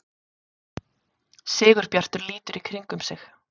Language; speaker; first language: Icelandic; native; Icelandic